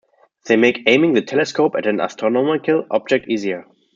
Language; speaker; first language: English; non-native, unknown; German